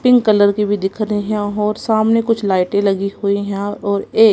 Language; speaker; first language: Hindi; non-native, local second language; Punjabi